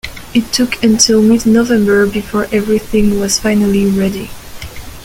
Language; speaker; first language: English; non-native, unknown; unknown